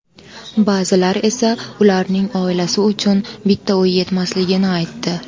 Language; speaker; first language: Uzbek; native; Uzbek